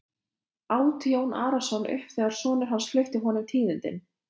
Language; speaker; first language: Icelandic; non-native, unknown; Lithuanian